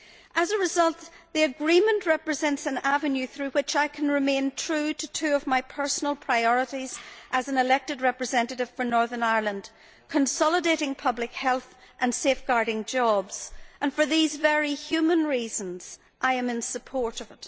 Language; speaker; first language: English; native; English